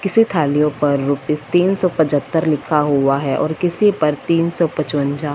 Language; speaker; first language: Hindi; non-native, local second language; Punjabi